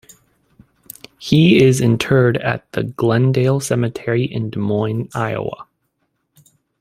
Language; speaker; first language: English; native; English